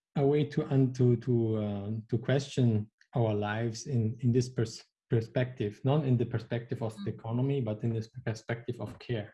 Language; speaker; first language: English; non-native, fluent; Italian